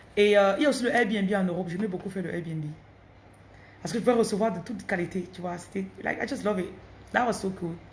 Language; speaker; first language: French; non-native, local second language; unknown